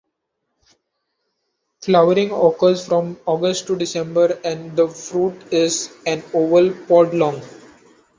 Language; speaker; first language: English; non-native, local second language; Marathi